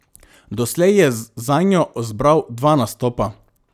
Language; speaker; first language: Slovenian; non-native, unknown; Macedonian